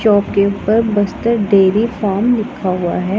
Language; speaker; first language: Hindi; non-native, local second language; Punjabi